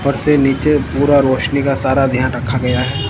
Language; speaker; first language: Hindi; non-native, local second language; Punjabi